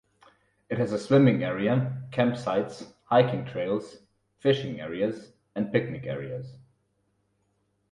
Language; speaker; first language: English; non-native, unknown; German